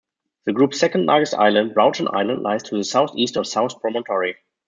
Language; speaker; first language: English; non-native, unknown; German